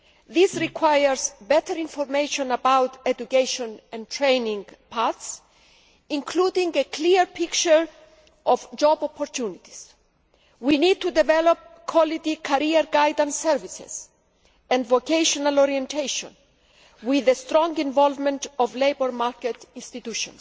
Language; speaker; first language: English; non-native, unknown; Greek